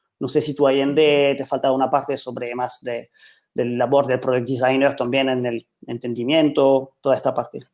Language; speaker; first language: Spanish; non-native, fluent; French